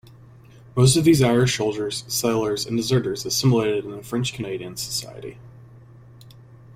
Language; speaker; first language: English; native; English